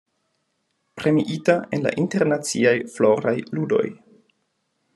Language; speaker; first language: Esperanto; non-native, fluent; German